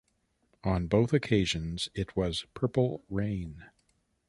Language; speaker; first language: English; native; English